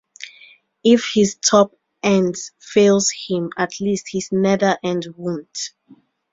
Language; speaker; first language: English; native; English